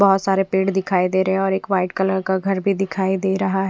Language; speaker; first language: Hindi; non-native, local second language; Punjabi